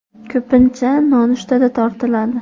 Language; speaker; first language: Uzbek; native; Uzbek